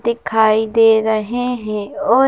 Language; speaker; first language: Hindi; native; Hindi